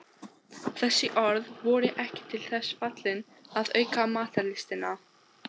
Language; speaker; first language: Icelandic; non-native, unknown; Albanian